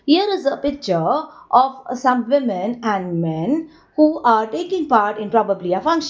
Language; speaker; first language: English; non-native, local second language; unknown